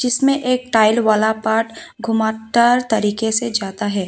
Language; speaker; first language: Hindi; non-native, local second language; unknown